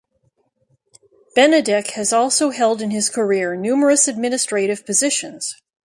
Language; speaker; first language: English; native; English